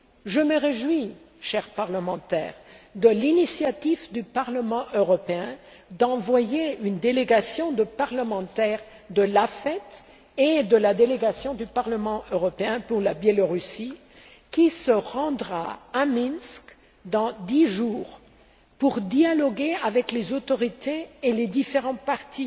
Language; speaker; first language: French; non-native, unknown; German